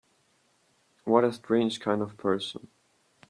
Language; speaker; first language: English; non-native, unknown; German